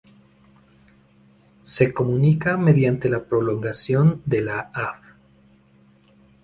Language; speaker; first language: Spanish; native; Spanish